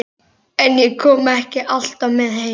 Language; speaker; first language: Icelandic; native; Icelandic